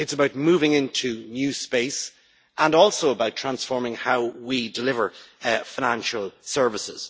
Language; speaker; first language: English; native; English